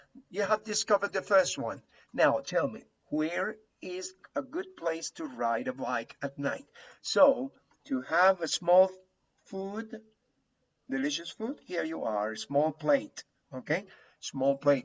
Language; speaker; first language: English; non-native, fluent; Spanish